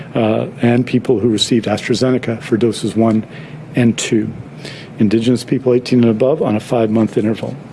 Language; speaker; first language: English; native; English